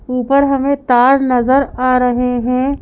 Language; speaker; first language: Hindi; native; Hindi